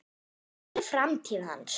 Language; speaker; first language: Icelandic; non-native, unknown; German